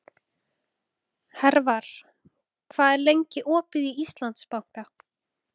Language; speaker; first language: Icelandic; native; Icelandic